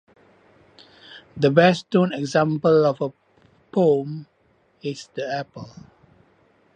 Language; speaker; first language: English; non-native, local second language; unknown